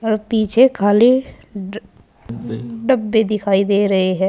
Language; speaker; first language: Hindi; native; Hindi